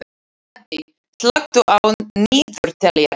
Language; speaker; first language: Icelandic; non-native, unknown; Slovak